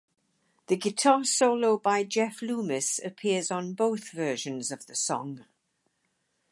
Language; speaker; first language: English; native; English